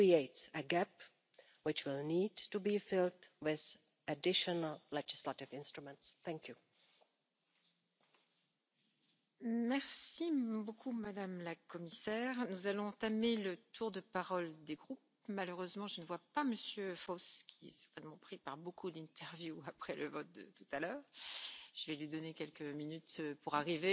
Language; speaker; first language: English; non-native, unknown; German